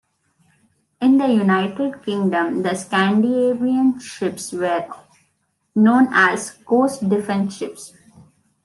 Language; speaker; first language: English; non-native, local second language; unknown